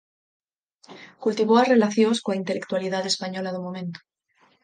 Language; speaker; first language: Galician; native; Galician